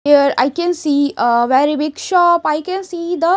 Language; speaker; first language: English; non-native, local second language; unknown